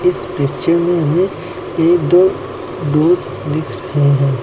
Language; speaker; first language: Hindi; native; Hindi